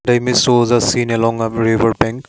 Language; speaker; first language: English; non-native, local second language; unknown